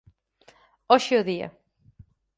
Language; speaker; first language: Galician; native; Galician